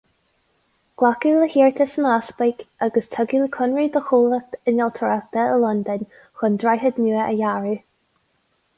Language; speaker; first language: Irish; non-native, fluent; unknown